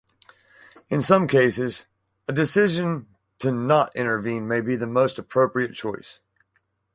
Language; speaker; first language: English; native; English